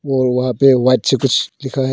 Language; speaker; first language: Hindi; non-native, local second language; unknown